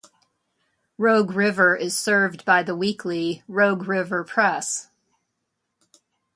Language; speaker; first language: English; native; English